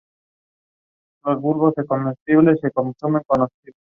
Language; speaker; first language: English; non-native, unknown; Spanish